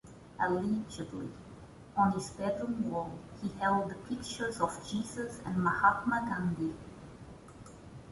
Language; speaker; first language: English; non-native, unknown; Portuguese